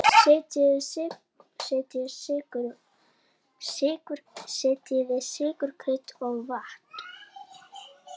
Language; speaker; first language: Icelandic; native; Icelandic